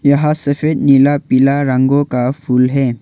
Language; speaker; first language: Hindi; non-native, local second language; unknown